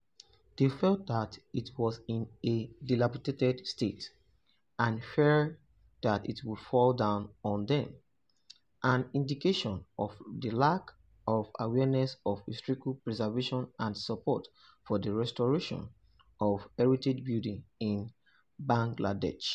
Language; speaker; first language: English; non-native, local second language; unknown